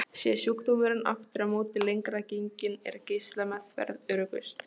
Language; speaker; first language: Icelandic; non-native, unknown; Polish